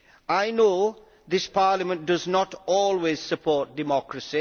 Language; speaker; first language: English; native; English